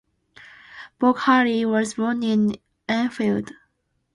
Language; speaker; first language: English; non-native, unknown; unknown